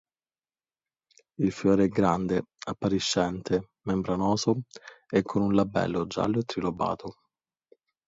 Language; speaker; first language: Italian; native; Italian